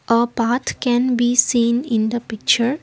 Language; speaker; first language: English; non-native, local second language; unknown